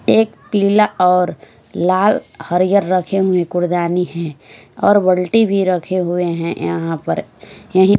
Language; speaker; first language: Hindi; non-native, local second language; Punjabi